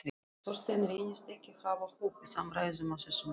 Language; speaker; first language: Icelandic; non-native, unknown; Russian